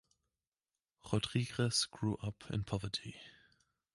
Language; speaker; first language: English; native; English